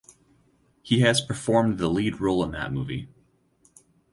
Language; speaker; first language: English; native; English